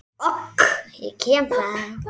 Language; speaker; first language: Icelandic; native; Icelandic